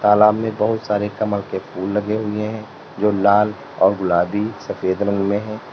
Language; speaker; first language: Hindi; native; Hindi